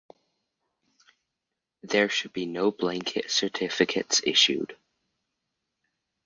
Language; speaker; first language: English; native; English